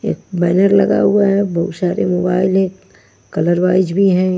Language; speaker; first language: Hindi; non-native, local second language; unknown